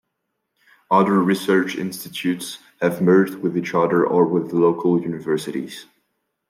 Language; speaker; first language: English; non-native, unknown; French